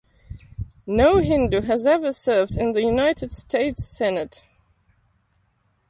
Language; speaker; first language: English; native; English